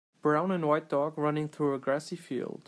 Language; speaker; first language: English; non-native, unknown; Turkish